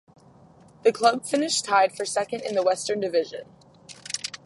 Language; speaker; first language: English; native; English